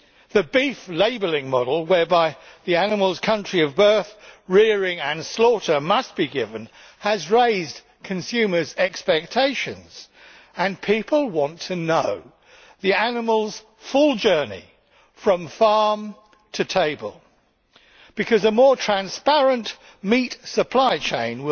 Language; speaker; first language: English; native; English